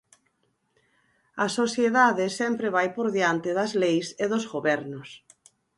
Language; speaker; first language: Galician; native; Galician